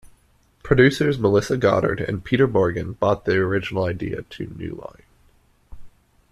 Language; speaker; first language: English; native; English